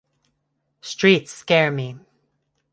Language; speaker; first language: English; non-native, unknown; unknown